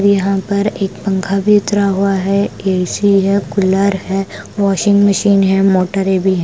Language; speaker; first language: Hindi; non-native, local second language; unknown